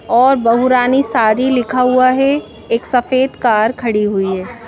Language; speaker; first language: Hindi; native; Hindi